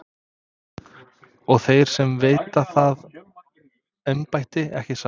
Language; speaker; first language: Icelandic; non-native, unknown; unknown